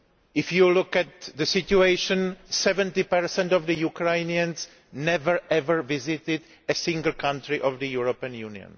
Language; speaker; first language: English; non-native, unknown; Greek